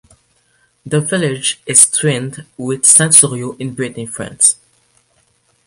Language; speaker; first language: English; non-native, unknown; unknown